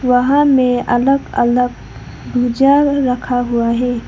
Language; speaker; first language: Hindi; non-native, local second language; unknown